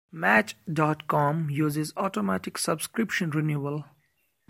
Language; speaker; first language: English; non-native, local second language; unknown